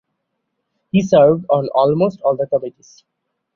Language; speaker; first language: English; non-native, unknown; Bangla